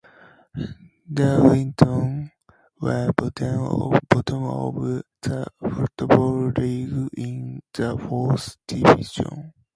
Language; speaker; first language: English; native; English